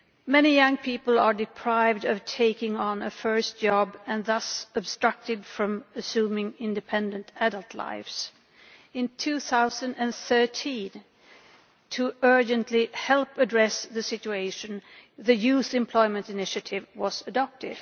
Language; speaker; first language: English; non-native, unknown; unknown